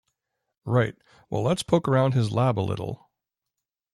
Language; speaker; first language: English; native; English